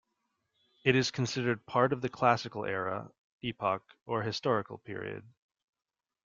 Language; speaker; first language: English; native; English